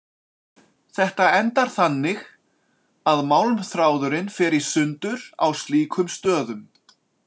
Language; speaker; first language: Icelandic; native; Icelandic